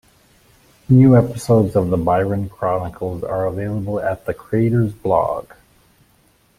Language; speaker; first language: English; native; English